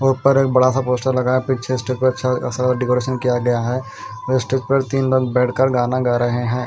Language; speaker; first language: Hindi; non-native, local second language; Punjabi